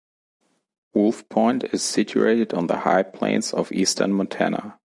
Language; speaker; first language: English; non-native, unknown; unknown